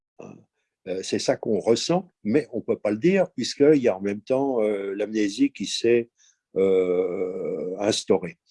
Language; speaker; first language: French; native; French